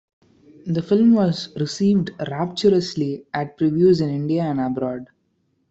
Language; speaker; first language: English; non-native, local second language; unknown